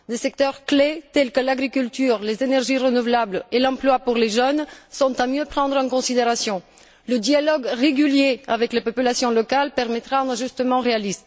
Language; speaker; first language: French; non-native, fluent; Bulgarian